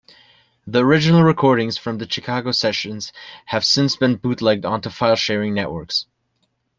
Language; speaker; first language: English; native; English